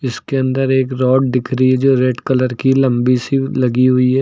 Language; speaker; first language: Hindi; native; Hindi